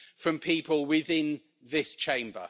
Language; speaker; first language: English; native; English